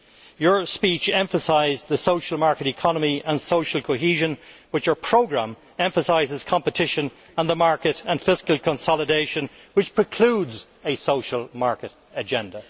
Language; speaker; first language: English; native; English